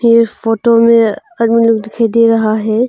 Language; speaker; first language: Hindi; non-native, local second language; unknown